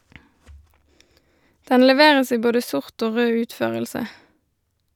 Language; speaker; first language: Norwegian; native; Norwegian